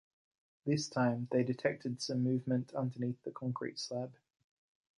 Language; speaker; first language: English; native; English